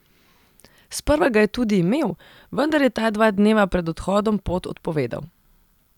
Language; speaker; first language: Slovenian; non-native, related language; Serbian